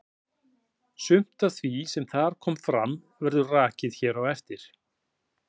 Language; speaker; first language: Icelandic; native; Icelandic